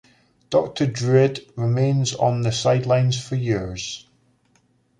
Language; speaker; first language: English; native; English